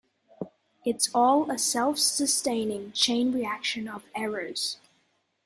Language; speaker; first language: English; native; English